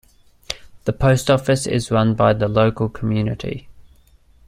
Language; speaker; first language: English; native; English